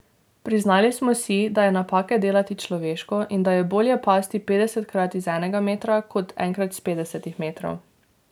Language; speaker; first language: Slovenian; native; Slovenian